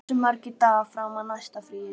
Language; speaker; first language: Icelandic; native; Icelandic